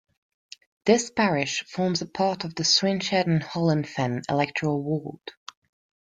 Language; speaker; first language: English; non-native, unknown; Spanish